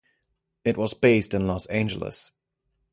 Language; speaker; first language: English; non-native, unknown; German